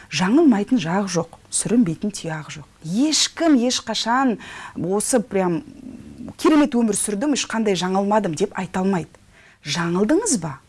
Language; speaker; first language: Kazakh; non-native, local second language; Russian